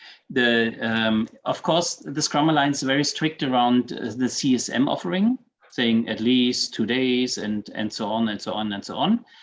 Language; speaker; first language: English; non-native, fluent; German